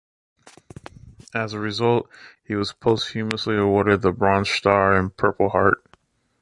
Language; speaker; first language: English; native; English